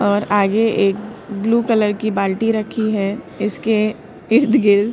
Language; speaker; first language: Hindi; non-native, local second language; Gujarati